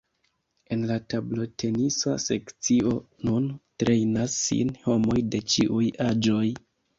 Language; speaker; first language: Esperanto; non-native, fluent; Kinyarwanda